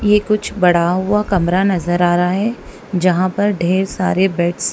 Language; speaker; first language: Hindi; non-native, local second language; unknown